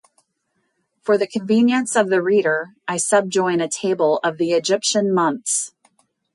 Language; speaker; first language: English; native; English